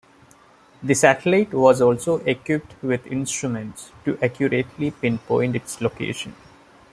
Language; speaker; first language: English; non-native, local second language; Malayalam